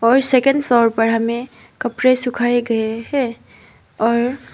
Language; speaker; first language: Hindi; non-native, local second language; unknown